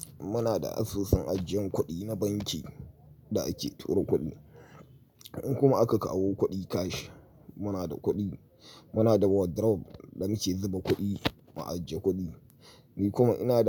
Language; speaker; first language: Hausa; native; Hausa